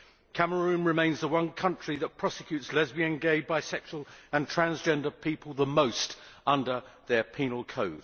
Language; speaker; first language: English; native; English